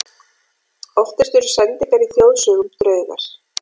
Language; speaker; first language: Icelandic; native; Icelandic